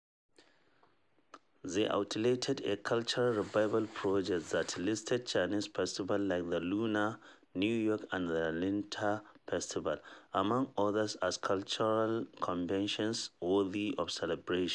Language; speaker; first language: English; non-native, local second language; Hausa